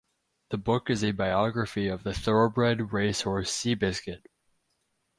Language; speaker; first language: English; native; English